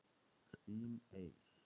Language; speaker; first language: Icelandic; native; Icelandic